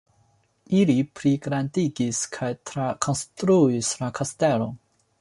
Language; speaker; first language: Esperanto; non-native, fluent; Chinese